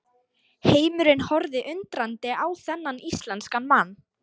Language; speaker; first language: Icelandic; non-native, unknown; Lithuanian